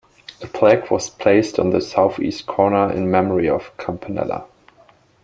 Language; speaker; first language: English; native; English